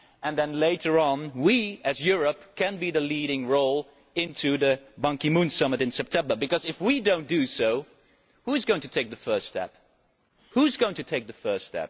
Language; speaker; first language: English; non-native, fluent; Dutch